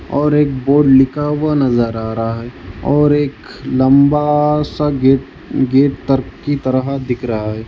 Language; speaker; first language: Hindi; non-native, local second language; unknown